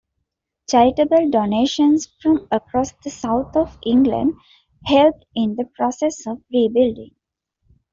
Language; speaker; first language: English; non-native, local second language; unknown